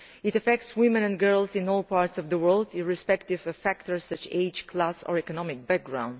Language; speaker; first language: English; non-native, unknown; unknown